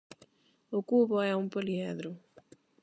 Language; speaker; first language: Galician; non-native, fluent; Spanish